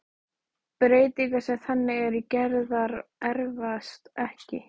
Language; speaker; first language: Icelandic; native; Icelandic